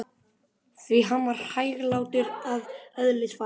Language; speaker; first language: Icelandic; native; Icelandic